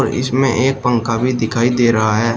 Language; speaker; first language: Hindi; native; Hindi